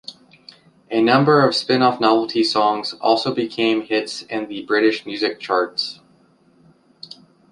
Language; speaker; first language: English; native; English